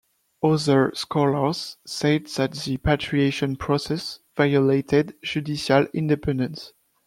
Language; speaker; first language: English; non-native, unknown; French